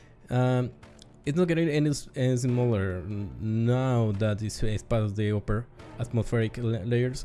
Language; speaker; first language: English; non-native, learner; Spanish